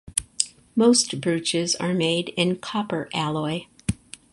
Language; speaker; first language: English; native; English